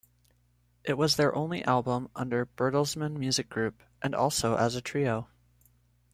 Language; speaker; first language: English; native; English